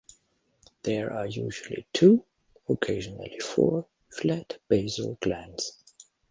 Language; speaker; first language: English; non-native, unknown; German